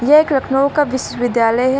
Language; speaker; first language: Hindi; native; Hindi